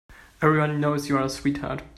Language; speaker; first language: English; non-native, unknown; German